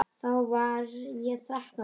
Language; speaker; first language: Icelandic; native; Icelandic